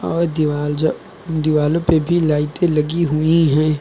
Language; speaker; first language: Hindi; native; Hindi